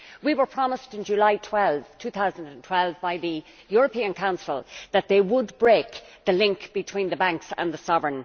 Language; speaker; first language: English; native; English